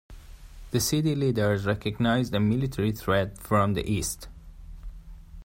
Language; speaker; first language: English; non-native, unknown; Persian